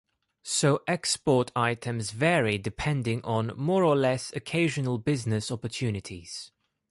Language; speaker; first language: English; non-native, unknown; Greek